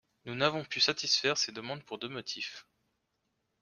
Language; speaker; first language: French; native; French